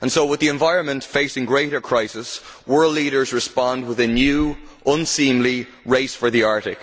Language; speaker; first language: English; native; English